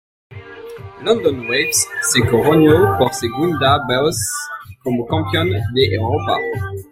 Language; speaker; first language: Spanish; non-native, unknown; French